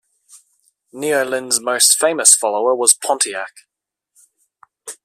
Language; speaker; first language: English; native; English